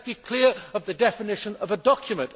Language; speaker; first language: English; native; English